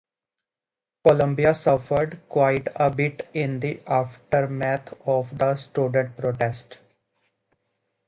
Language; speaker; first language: English; native; English